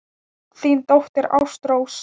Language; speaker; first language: Icelandic; non-native, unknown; Thai